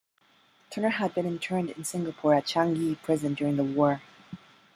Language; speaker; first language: English; non-native, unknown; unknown